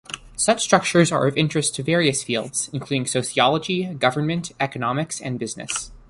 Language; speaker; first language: English; native; English